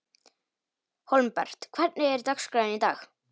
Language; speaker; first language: Icelandic; non-native, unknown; Polish